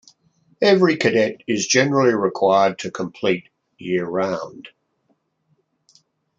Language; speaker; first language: English; native; English